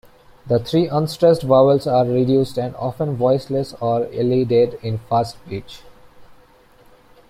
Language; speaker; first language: English; non-native, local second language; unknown